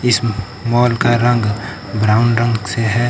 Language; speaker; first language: Hindi; native; Hindi